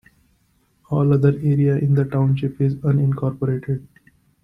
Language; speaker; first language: English; non-native, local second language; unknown